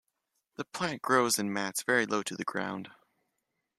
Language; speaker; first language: English; native; English